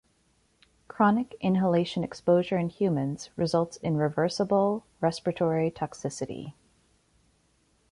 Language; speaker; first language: English; native; English